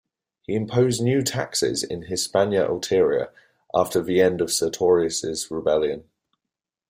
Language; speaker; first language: English; native; English